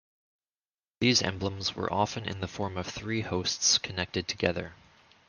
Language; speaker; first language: English; native; English